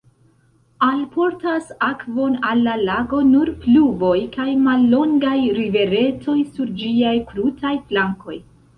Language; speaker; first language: Esperanto; non-native, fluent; Central Kurdish